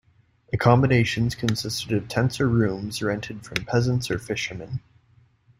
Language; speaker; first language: English; native; English